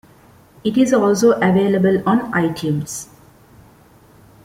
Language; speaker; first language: English; non-native, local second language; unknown